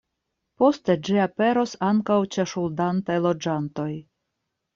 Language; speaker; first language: Esperanto; non-native, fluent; Russian